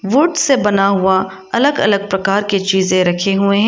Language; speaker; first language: Hindi; non-native, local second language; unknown